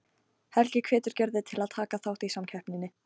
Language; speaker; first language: Icelandic; non-native, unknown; Polish